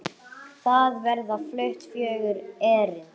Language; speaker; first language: Icelandic; non-native, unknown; English